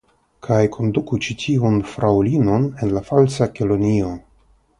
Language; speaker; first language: Esperanto; non-native, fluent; Russian